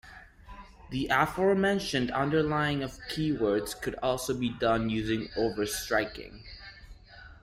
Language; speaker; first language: English; non-native, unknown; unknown